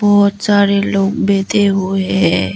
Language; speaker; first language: Hindi; non-native, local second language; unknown